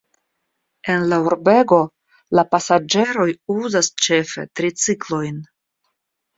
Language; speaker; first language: Esperanto; non-native, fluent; Russian